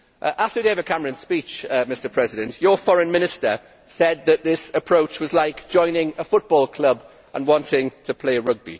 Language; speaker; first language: English; native; English